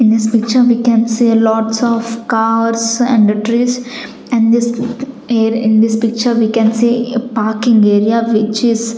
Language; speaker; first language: English; non-native, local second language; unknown